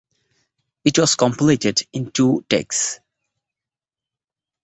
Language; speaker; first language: English; non-native, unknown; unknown